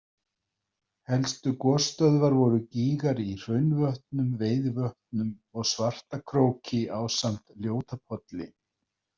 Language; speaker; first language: Icelandic; native; Icelandic